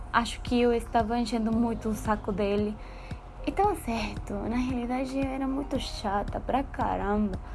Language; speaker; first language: Portuguese; non-native, learner; Spanish